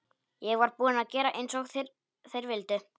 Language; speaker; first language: Icelandic; non-native, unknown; Polish